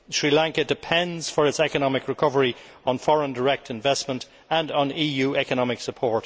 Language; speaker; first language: English; native; English